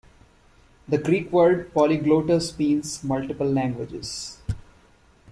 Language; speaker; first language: English; non-native, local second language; Hindi